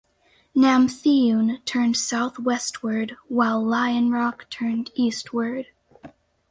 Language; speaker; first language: English; native; English